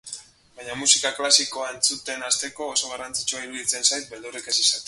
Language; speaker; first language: Basque; native; Basque